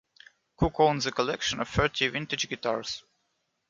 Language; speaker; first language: English; non-native, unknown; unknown